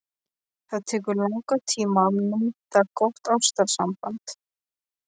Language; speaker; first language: Icelandic; non-native, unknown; Polish